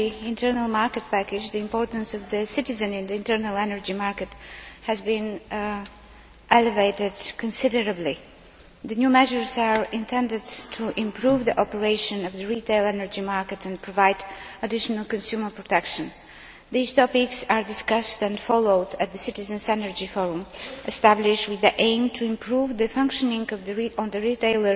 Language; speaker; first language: English; non-native, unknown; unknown